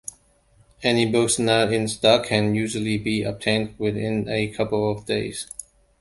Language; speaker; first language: English; non-native, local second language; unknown